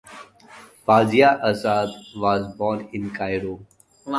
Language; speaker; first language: English; native; English